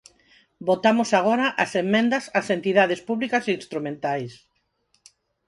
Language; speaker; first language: Galician; non-native, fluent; Spanish